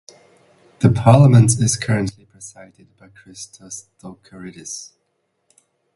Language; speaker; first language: English; non-native, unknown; Chinese